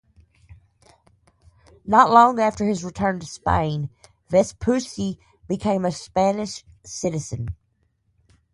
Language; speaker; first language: English; native; English